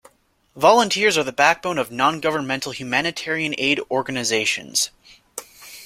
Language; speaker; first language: English; native; English